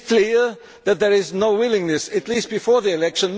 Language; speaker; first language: English; non-native, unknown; German